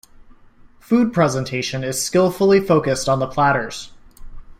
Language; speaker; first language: English; native; English